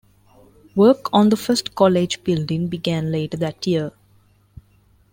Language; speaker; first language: English; non-native, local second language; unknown